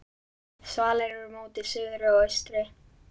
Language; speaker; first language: Icelandic; native; Icelandic